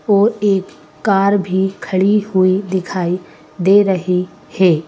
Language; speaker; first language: Hindi; native; Hindi